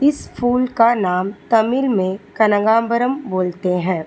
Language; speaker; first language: Hindi; non-native, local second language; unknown